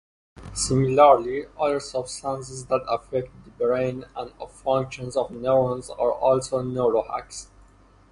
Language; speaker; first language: English; non-native, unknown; Persian